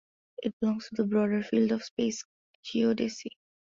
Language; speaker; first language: English; non-native, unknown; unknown